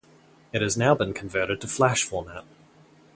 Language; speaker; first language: English; native; English